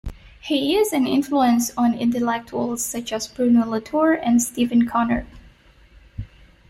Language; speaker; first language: English; non-native, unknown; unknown